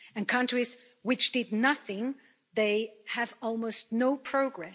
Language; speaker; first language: English; non-native, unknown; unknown